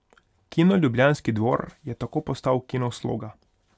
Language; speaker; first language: Slovenian; non-native, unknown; Hungarian